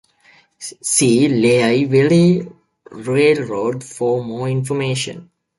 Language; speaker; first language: English; native; English